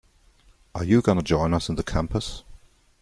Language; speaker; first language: English; non-native, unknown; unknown